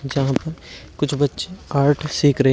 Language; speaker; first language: Hindi; native; Hindi